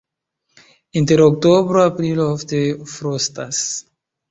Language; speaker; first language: Esperanto; non-native, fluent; Chinese